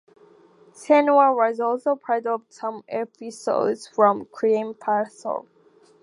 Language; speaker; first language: English; native; English